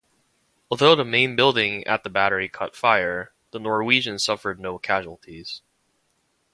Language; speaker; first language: English; native; English